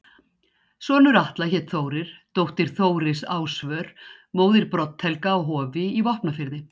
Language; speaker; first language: Icelandic; native; Icelandic